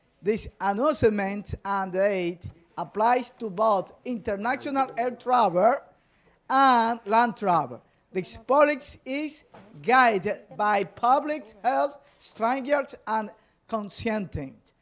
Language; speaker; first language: English; non-native, learner; Spanish